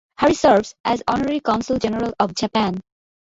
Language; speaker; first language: English; non-native, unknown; Bangla